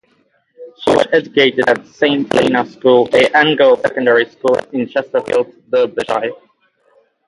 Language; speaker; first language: English; non-native, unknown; Dutch